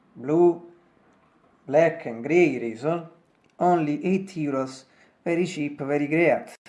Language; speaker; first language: English; non-native, learner; Italian